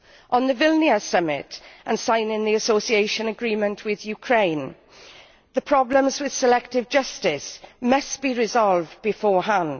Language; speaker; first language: English; native; English